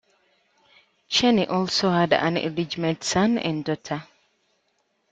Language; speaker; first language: English; native; English